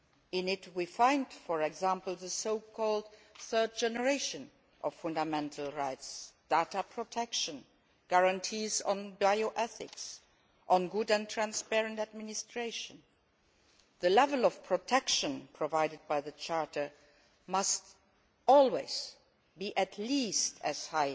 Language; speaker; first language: English; non-native, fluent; Luxembourgish